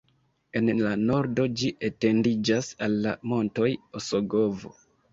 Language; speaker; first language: Esperanto; non-native, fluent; Kinyarwanda